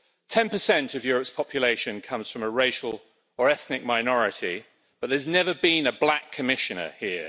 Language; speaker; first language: English; native; English